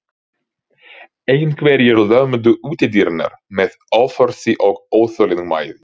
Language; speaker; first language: Icelandic; non-native, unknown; Ukrainian